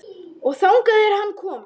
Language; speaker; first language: Icelandic; non-native, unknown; Polish